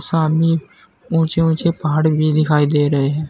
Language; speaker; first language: Hindi; native; Hindi